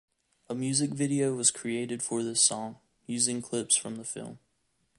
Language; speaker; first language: English; native; English